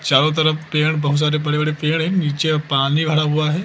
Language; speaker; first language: Hindi; native; Hindi